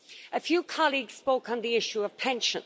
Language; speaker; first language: English; native; English